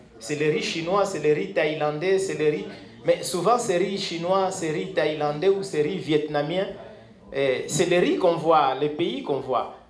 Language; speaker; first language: French; non-native, local second language; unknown